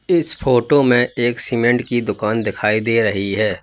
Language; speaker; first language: Hindi; native; Hindi